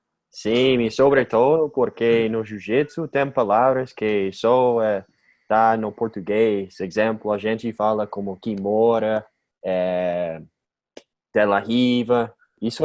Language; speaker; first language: Portuguese; non-native, learner; English